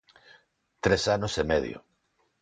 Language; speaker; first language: Galician; non-native, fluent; Spanish